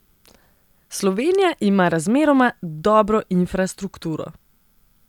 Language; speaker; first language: Slovenian; non-native, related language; Serbian